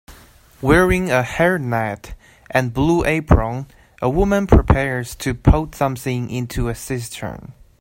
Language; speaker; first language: English; native; English